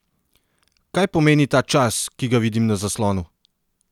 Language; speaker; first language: Slovenian; non-native, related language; Serbian